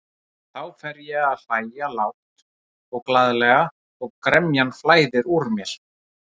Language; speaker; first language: Icelandic; native; Icelandic